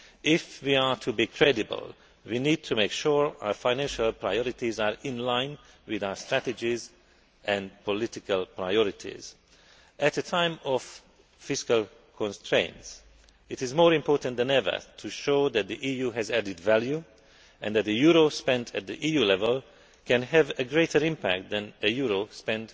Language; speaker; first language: English; non-native, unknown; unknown